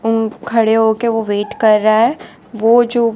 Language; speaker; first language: Hindi; non-native, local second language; Gujarati